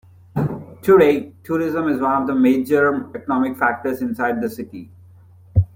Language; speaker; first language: English; non-native, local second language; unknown